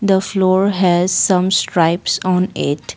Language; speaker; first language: English; non-native, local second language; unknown